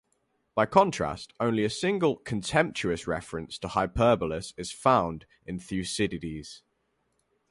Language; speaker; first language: English; native; English